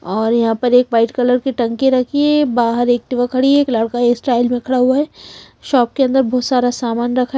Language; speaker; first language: Hindi; native; Hindi